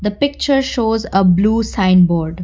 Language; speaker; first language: English; non-native, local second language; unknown